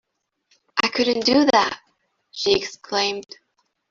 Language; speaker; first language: English; non-native, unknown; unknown